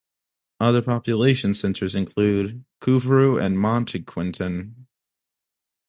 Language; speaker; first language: English; native; English